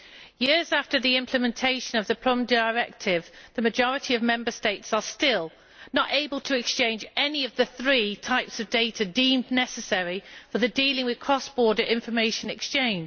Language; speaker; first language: English; native; English